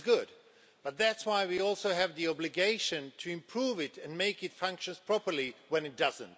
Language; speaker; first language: English; non-native, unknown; Swedish